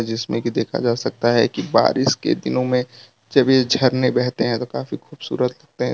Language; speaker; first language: Hindi; non-native, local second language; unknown